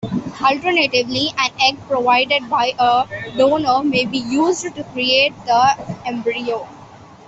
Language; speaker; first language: English; non-native, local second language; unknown